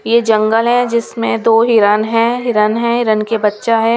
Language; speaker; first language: Hindi; non-native, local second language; Punjabi